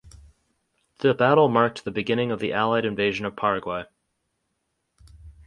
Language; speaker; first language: English; native; English